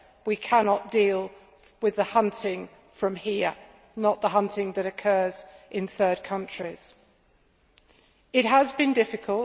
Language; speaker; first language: English; native; English